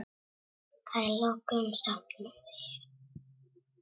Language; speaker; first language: Icelandic; non-native, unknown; Czech